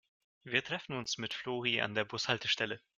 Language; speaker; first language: German; non-native, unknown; Russian